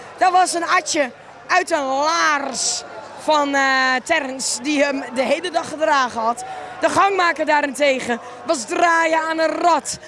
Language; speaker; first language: Dutch; native; Dutch